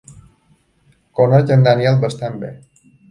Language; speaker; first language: Catalan; native; Catalan